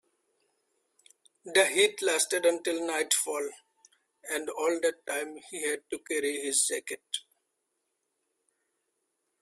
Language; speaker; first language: English; non-native, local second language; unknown